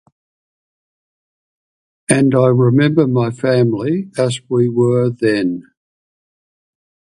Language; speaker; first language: English; native; English